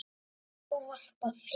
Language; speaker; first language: Icelandic; native; Icelandic